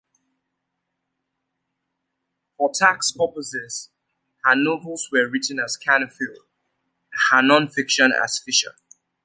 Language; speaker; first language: English; native; English